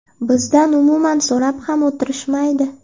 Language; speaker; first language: Uzbek; native; Uzbek